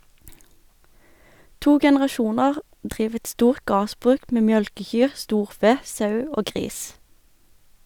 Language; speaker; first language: Norwegian; native; Norwegian